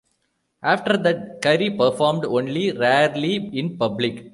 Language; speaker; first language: English; non-native, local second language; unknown